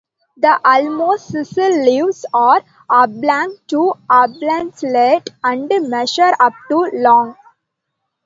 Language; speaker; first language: English; non-native, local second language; Tamil